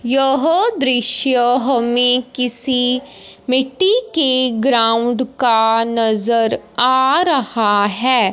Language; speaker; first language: Hindi; non-native, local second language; Punjabi